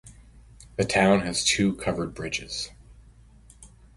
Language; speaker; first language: English; native; English